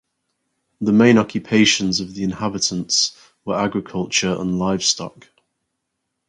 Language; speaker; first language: English; native; English